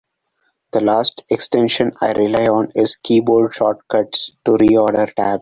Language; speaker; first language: English; non-native, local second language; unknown